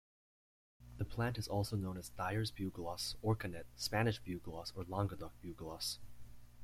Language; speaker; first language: English; native; English